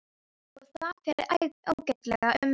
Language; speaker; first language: Icelandic; non-native, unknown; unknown